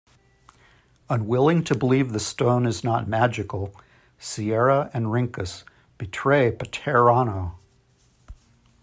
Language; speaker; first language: English; native; English